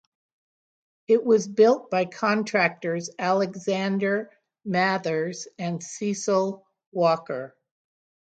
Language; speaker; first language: English; native; English